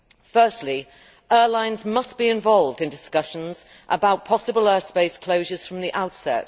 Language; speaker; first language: English; native; English